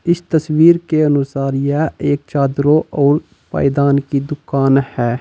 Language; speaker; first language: Hindi; native; Hindi